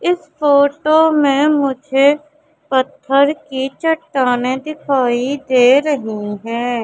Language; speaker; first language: Hindi; native; Hindi